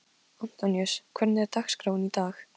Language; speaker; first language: Icelandic; non-native, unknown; Polish